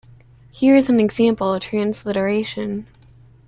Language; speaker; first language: English; native; English